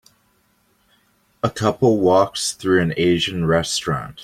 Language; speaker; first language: English; native; English